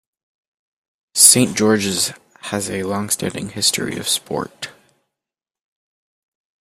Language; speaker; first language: English; native; English